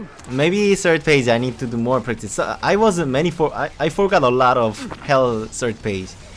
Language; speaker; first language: English; non-native, learner; Korean